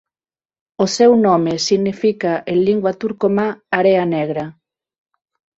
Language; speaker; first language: Galician; non-native, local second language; Spanish